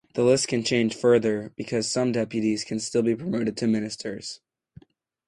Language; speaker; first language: English; native; English